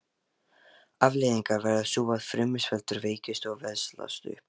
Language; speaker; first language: Icelandic; non-native, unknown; Lithuanian